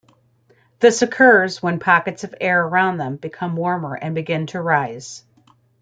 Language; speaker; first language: English; native; English